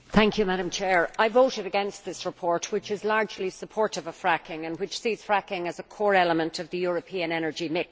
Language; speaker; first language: English; native; English